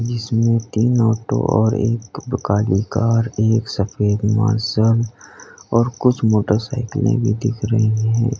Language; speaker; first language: Hindi; native; Hindi